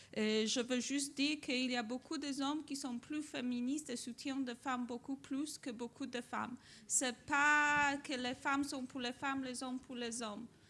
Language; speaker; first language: French; non-native, fluent; Polish